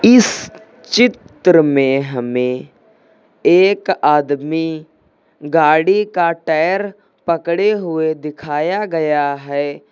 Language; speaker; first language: Hindi; native; Hindi